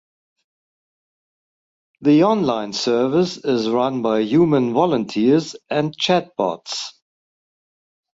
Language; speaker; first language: English; non-native, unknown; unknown